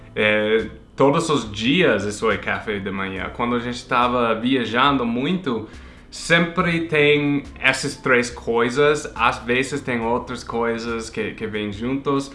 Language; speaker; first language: Portuguese; non-native, fluent; English